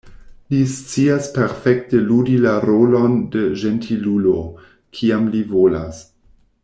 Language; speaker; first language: Esperanto; non-native, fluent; German